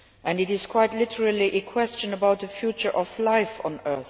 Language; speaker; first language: English; non-native, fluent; Luxembourgish